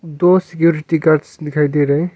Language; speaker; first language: Hindi; non-native, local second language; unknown